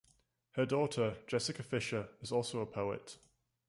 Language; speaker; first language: English; native; English